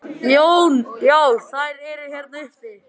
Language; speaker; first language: Icelandic; native; Icelandic